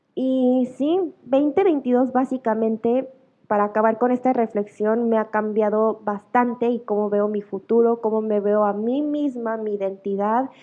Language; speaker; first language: Spanish; early bilingual, other home language; Korean